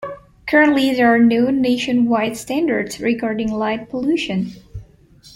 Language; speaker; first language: English; non-native, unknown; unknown